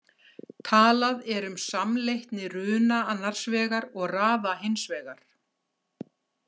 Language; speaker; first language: Icelandic; native; Icelandic